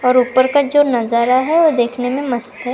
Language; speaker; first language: Hindi; non-native, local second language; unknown